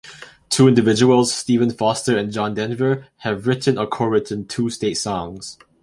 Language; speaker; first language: English; non-native, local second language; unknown